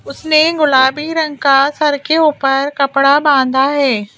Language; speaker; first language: Hindi; native; Hindi